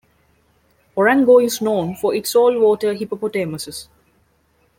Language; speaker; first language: English; non-native, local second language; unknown